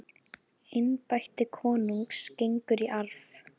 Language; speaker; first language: Icelandic; native; Icelandic